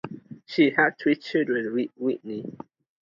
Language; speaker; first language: English; non-native, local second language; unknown